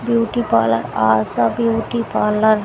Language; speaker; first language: Hindi; native; Hindi